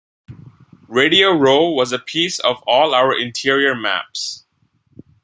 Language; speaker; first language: English; non-native, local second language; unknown